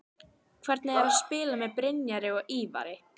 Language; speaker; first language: Icelandic; native; Icelandic